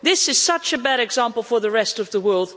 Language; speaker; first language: English; non-native, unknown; Dutch